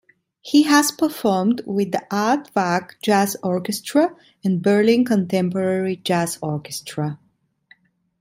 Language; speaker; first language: English; non-native, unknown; Italian